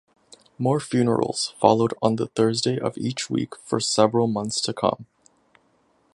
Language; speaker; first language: English; native; English